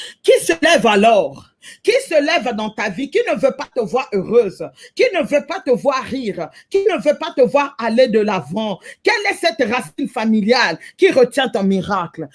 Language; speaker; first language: French; non-native, local second language; Lingala